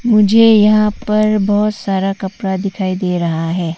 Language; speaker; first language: Hindi; non-native, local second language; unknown